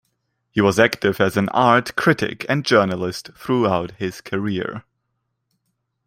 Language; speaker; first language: English; non-native, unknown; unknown